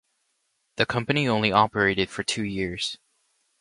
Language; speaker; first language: English; native; English